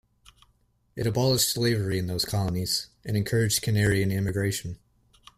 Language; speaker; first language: English; native; English